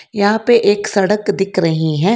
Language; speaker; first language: Hindi; non-native, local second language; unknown